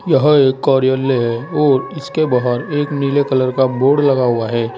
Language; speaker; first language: Hindi; native; Hindi